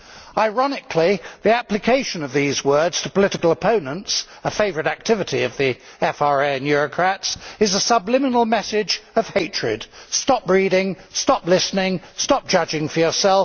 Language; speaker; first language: English; native; English